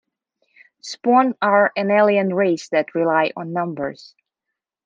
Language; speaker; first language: English; non-native, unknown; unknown